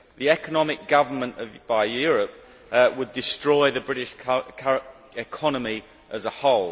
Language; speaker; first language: English; native; English